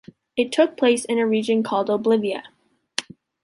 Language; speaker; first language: English; native; English